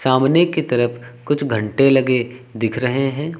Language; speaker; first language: Hindi; native; Hindi